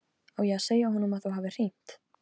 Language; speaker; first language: Icelandic; non-native, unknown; Polish